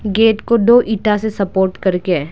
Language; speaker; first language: Hindi; non-native, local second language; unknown